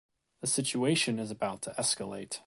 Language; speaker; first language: English; native; English